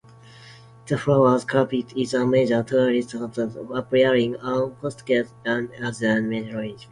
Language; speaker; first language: English; non-native, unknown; Japanese